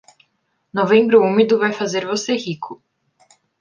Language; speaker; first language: Portuguese; native; Portuguese